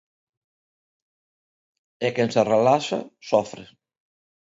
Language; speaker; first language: Galician; non-native, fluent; Spanish